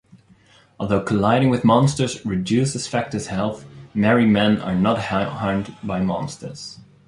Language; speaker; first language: English; non-native, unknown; Dutch